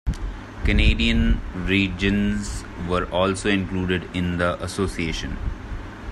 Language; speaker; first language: English; non-native, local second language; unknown